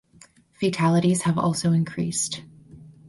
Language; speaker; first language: English; native; English